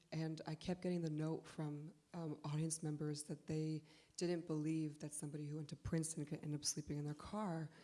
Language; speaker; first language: English; early bilingual, other home language; Polish